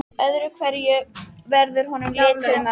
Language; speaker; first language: Icelandic; native; Icelandic